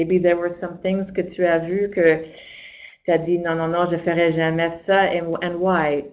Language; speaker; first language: English; native; English